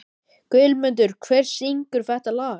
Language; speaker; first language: Icelandic; native; Icelandic